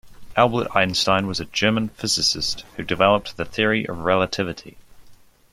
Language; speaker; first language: English; native; English